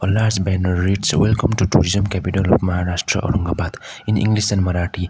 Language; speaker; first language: English; non-native, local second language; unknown